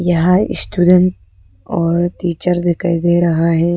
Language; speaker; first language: Hindi; early bilingual, other home language; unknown